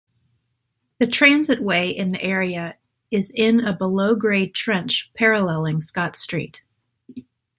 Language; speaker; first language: English; native; English